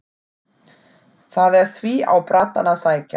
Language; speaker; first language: Icelandic; non-native, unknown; German